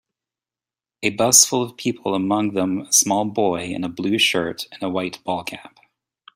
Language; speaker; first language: English; native; English